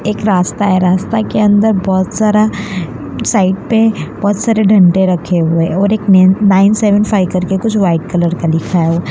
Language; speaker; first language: Hindi; non-native, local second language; Gujarati